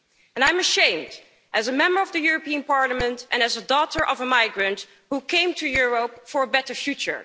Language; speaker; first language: English; non-native, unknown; Dutch